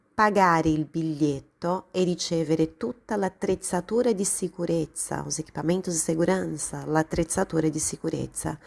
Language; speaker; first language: Italian; non-native, fluent; Portuguese